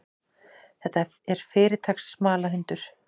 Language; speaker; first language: Icelandic; native; Icelandic